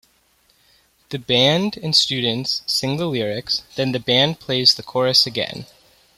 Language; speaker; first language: English; native; English